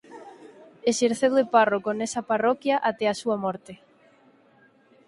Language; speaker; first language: Galician; native; Galician